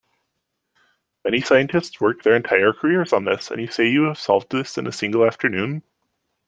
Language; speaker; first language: English; native; English